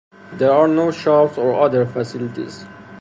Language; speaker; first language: English; non-native, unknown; Persian